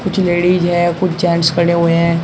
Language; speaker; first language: Hindi; native; Hindi